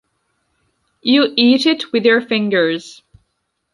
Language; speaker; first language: English; non-native, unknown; Georgian